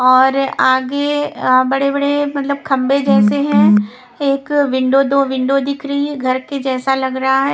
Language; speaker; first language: Hindi; non-native, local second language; Punjabi